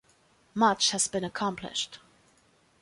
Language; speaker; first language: English; non-native, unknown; German